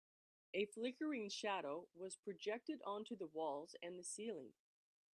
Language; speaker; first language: English; native; English